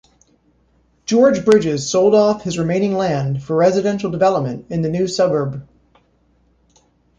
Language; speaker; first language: English; native; English